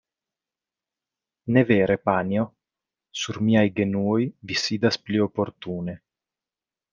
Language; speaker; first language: Esperanto; non-native, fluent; Italian